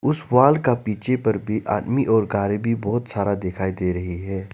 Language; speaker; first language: Hindi; non-native, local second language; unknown